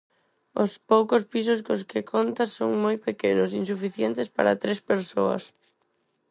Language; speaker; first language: Galician; non-native, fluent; Spanish